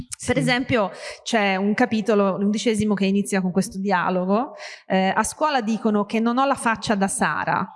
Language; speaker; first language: Italian; early bilingual, other home language; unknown